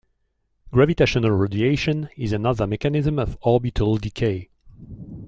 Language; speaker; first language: English; non-native, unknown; French